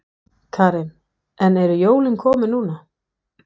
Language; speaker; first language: Icelandic; non-native, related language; Danish